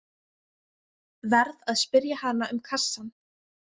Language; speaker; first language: Icelandic; native; Icelandic